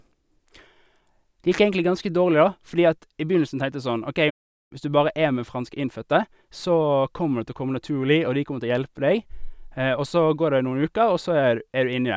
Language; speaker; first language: Norwegian; native; Norwegian